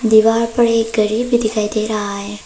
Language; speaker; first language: Hindi; non-native, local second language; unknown